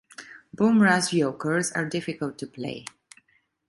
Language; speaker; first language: English; non-native, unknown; Italian